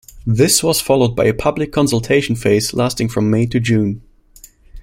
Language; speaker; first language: English; non-native, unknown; German